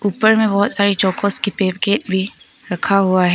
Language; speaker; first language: Hindi; non-native, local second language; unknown